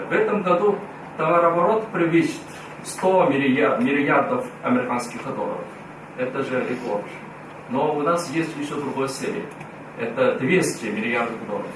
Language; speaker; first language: Russian; non-native, fluent; Chinese